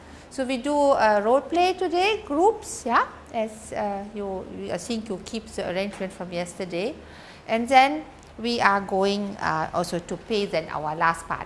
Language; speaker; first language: English; non-native, fluent; German